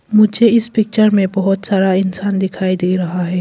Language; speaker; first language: Hindi; early bilingual, other home language; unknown